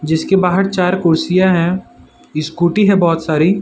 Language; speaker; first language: Hindi; non-native, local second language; Gujarati